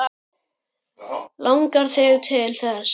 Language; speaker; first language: Icelandic; native; Icelandic